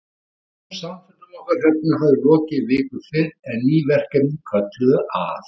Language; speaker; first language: Icelandic; native; Icelandic